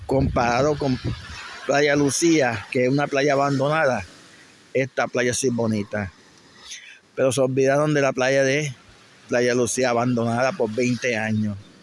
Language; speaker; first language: Spanish; native; Spanish